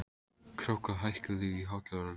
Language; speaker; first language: Icelandic; native; Icelandic